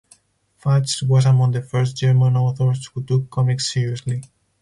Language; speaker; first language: English; non-native, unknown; Spanish